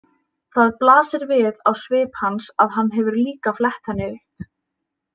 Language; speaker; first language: Icelandic; native; Icelandic